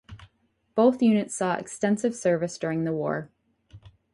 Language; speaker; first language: English; native; English